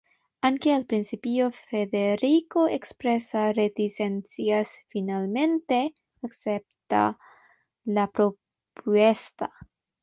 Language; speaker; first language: Spanish; non-native, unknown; Bangla